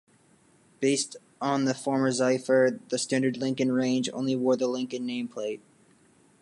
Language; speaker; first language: English; native; English